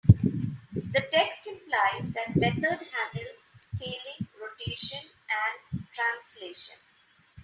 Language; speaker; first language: English; non-native, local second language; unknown